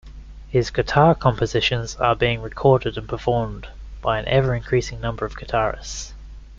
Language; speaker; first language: English; native; English